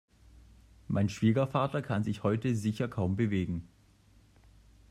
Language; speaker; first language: German; native; German